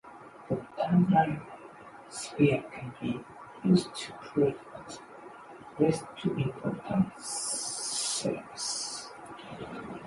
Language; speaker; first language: English; non-native, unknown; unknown